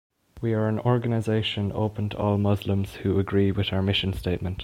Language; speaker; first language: English; native; English